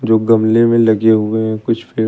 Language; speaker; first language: Hindi; native; Hindi